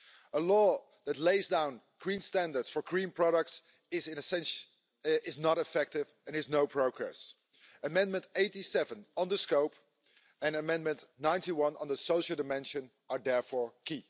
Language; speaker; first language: English; non-native, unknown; Dutch